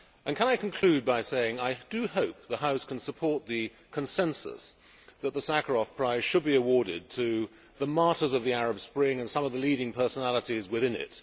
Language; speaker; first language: English; native; English